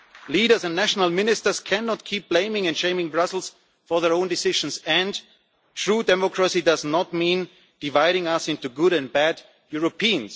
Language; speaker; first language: English; non-native, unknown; German